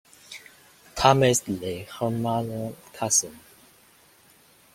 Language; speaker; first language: English; non-native, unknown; Chinese